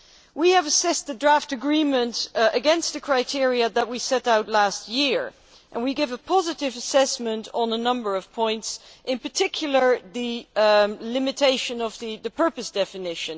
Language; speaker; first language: English; non-native, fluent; Dutch